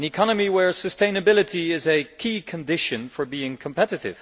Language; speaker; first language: English; non-native, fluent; Dutch